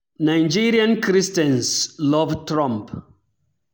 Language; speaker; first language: English; non-native, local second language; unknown